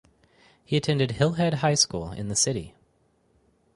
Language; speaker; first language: English; native; English